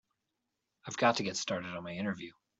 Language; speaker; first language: English; native; English